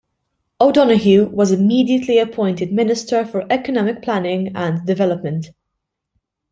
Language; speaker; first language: English; non-native, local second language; Maltese